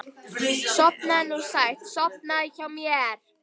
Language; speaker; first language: Icelandic; native; Icelandic